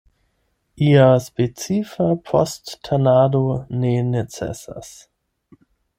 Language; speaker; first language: Esperanto; non-native, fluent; German